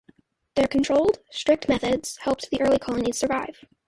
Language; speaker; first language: English; native; English